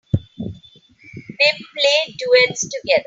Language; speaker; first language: English; non-native, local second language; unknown